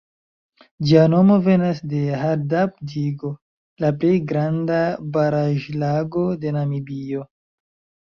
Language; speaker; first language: Esperanto; non-native, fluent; Chinese